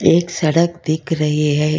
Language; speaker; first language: Hindi; non-native, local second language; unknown